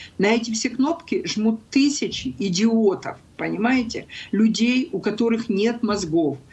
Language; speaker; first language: Russian; non-native, local second language; Ukrainian